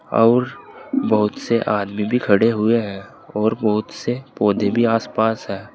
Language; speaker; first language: Hindi; native; Hindi